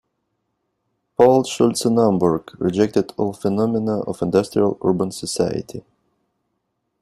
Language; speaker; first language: English; native; English